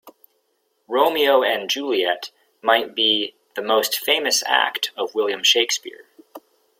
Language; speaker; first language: English; native; English